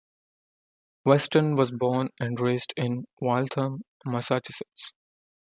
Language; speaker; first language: English; non-native, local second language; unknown